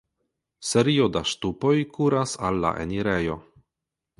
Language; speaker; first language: Esperanto; non-native, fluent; Polish